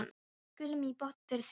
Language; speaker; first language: Icelandic; non-native, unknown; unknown